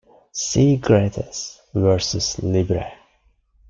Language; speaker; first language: English; non-native, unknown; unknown